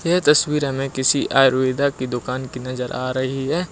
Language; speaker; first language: Hindi; native; Hindi